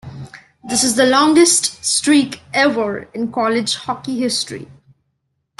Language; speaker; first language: English; non-native, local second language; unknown